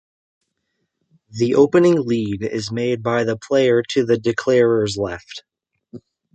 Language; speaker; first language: English; native; English